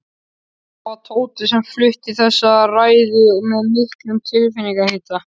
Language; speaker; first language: Icelandic; native; Icelandic